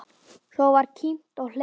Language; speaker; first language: Icelandic; native; Icelandic